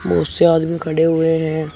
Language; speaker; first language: Hindi; native; Hindi